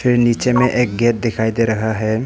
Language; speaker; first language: Hindi; non-native, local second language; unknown